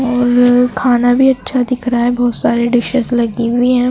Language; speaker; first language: Hindi; native; Hindi